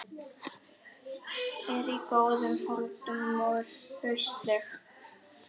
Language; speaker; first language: Icelandic; native; Icelandic